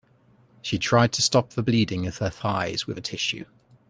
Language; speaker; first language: English; native; English